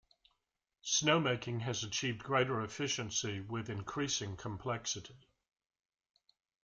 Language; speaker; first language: English; native; English